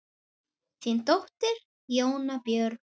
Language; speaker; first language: Icelandic; native; Icelandic